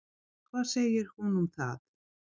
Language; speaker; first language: Icelandic; non-native, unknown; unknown